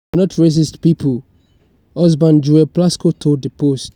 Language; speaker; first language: English; non-native, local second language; Yoruba